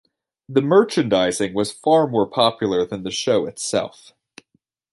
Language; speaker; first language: English; native; English